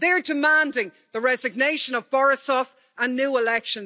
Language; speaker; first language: English; native; English